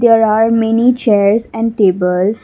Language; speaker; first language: English; non-native, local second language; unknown